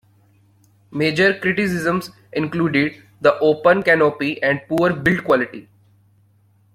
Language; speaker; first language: English; non-native, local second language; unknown